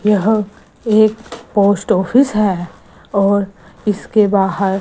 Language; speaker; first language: Hindi; non-native, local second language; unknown